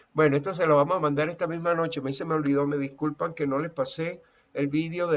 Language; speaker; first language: Spanish; native; Spanish